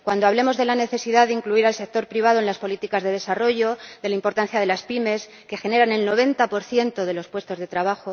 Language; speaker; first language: Spanish; native; Spanish